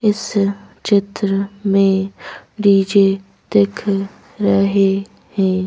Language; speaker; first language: Hindi; native; Hindi